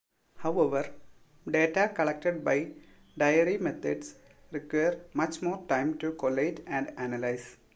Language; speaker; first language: English; non-native, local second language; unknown